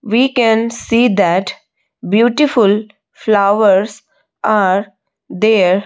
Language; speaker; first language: English; non-native, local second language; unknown